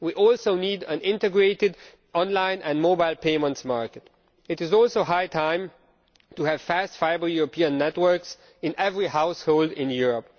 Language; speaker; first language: English; non-native, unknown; Romanian